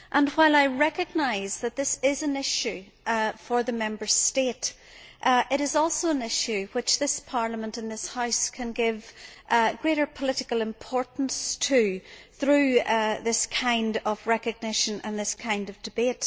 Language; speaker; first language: English; native; English